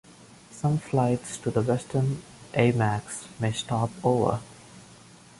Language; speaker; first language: English; non-native, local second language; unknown